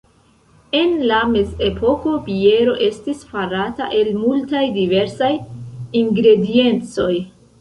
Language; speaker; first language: Esperanto; non-native, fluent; Central Kurdish